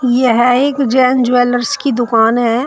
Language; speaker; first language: Hindi; native; Hindi